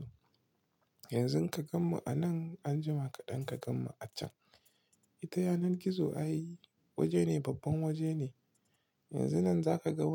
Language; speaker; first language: Hausa; non-native, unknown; Igbo